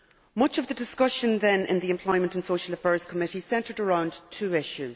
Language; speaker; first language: English; native; English